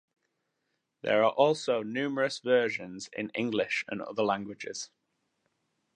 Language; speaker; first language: English; native; English